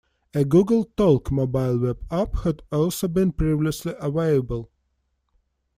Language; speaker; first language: English; non-native, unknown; Russian